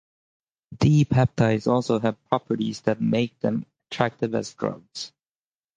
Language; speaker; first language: English; native; English